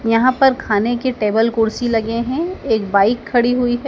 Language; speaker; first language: Hindi; native; Hindi